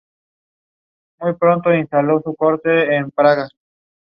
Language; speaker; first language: English; non-native, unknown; Spanish